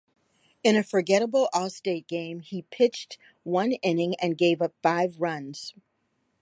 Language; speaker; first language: English; native; English